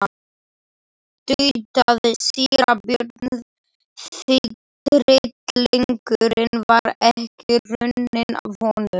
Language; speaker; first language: Icelandic; non-native, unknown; Slovak